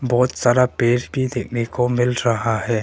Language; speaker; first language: Hindi; non-native, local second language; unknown